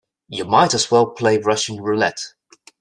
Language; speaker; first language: English; native; English